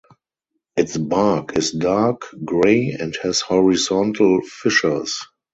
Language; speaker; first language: English; non-native, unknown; German